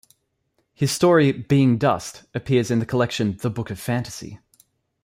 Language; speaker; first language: English; native; English